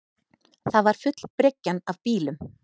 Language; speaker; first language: Icelandic; native; Icelandic